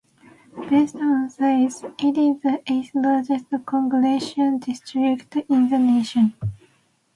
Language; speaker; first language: English; non-native, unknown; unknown